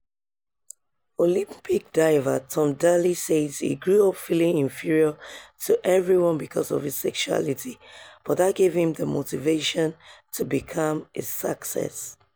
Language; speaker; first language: English; non-native, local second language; Yoruba